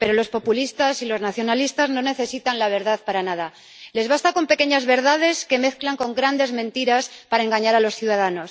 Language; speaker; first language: Spanish; native; Spanish